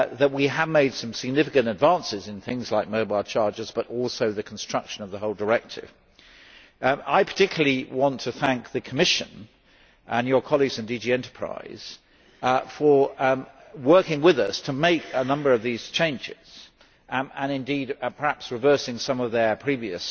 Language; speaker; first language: English; native; English